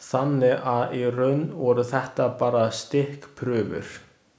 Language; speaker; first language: Icelandic; non-native, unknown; Chinese